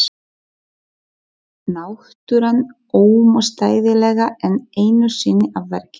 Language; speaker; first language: Icelandic; non-native, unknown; Polish